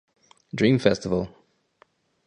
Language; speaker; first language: English; native; English